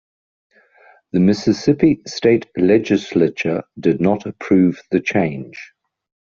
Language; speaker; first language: English; native; English